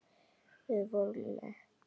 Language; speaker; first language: Icelandic; native; Icelandic